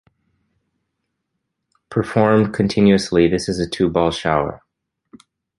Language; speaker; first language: English; native; English